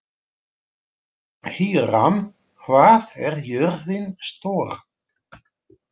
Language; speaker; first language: Icelandic; non-native, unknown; Dutch